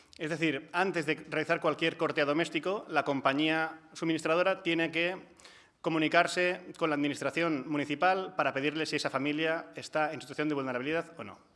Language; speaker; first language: Spanish; non-native, local second language; Catalan